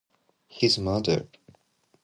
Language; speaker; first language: English; non-native, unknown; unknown